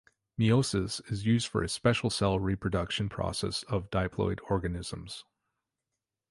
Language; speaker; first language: English; native; English